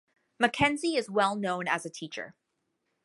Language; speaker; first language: English; native; English